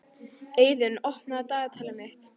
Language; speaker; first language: Icelandic; native; Icelandic